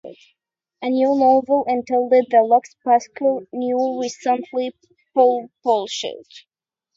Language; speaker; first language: English; native; English